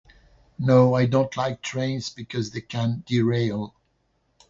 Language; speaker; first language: English; non-native, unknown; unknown